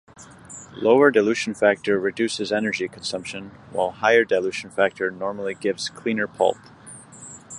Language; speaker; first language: English; native; English